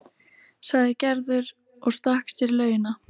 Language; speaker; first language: Icelandic; native; Icelandic